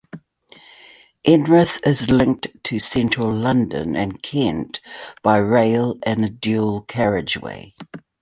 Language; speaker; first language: English; native; English